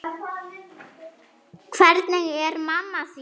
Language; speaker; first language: Icelandic; non-native, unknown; German